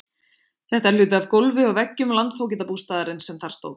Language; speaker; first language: Icelandic; native; Icelandic